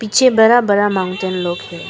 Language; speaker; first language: Hindi; non-native, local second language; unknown